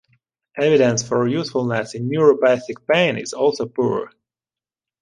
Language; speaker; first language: English; non-native, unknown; Ukrainian